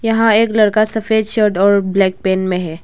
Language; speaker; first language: Hindi; non-native, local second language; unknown